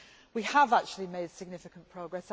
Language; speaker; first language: English; native; English